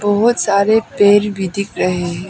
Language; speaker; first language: Hindi; non-native, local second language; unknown